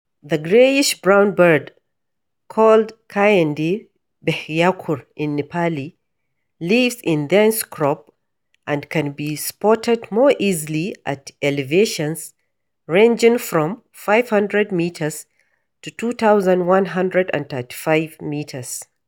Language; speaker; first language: English; non-native, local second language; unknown